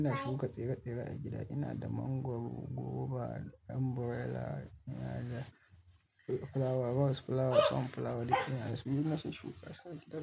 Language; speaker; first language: Hausa; native; Hausa